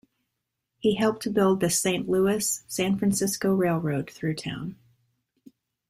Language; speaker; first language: English; native; English